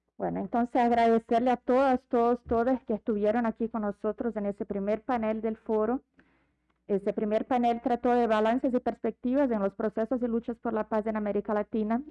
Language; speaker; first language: Spanish; non-native, related language; Portuguese